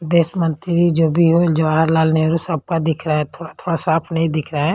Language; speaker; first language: Hindi; non-native, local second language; Punjabi